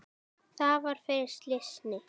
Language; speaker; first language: Icelandic; native; Icelandic